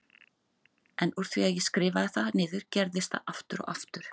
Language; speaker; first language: Icelandic; native; Icelandic